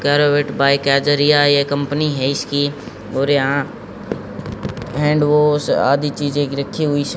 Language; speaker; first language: Hindi; native; Hindi